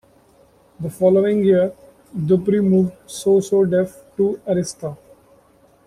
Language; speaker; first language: English; non-native, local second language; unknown